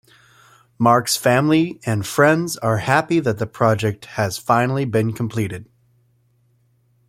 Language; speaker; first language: English; native; English